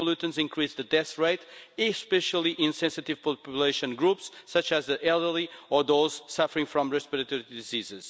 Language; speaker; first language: English; non-native, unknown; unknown